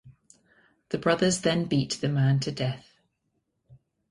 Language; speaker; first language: English; native; English